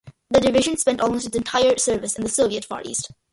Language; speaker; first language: English; early bilingual, other home language; Malayalam